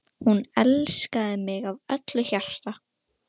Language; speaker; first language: Icelandic; non-native, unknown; Russian